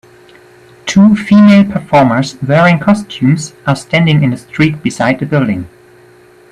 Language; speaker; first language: English; non-native, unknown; German